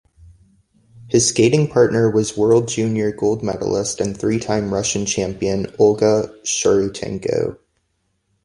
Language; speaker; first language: English; native; English